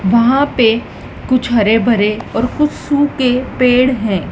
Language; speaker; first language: Hindi; native; Hindi